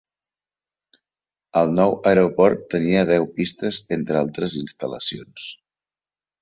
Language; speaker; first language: Catalan; native; Catalan